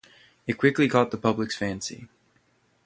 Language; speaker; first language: English; native; English